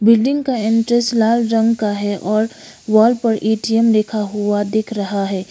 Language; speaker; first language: Hindi; non-native, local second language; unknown